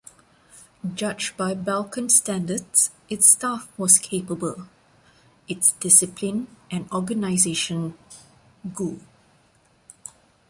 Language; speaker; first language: English; non-native, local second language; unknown